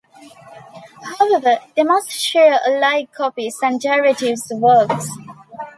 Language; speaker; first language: English; non-native, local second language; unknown